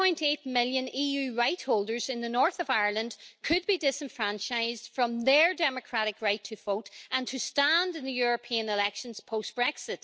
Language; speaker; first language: English; native; English